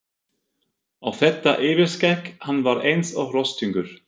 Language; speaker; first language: Icelandic; non-native, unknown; German